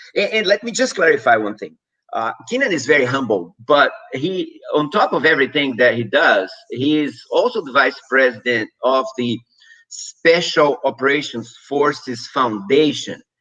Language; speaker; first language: English; non-native, fluent; Portuguese